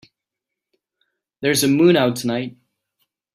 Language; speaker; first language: English; native; English